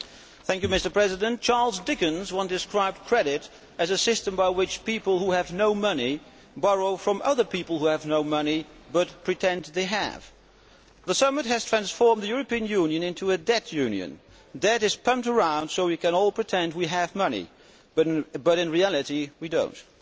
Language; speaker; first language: English; non-native, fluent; Dutch